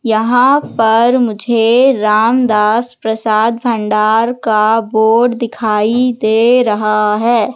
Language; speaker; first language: Hindi; native; Hindi